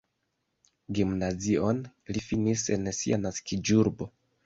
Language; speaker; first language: Esperanto; non-native, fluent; Kinyarwanda